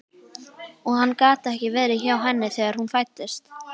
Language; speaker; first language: Icelandic; native; Icelandic